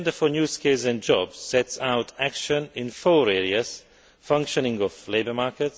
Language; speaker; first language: English; non-native, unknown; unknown